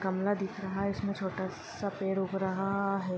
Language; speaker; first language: Hindi; native; Hindi